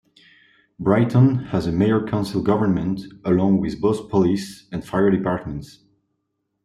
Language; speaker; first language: English; non-native, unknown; French